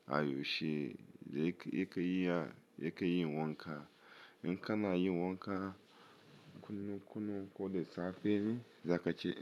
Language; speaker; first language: Hausa; non-native, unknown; Yoruba